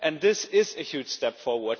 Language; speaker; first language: English; non-native, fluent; German